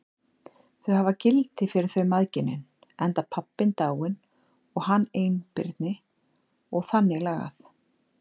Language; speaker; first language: Icelandic; native; Icelandic